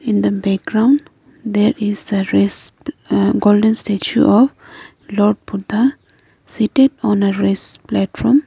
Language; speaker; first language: English; non-native, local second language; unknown